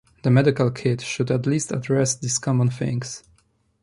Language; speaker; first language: English; non-native, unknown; Polish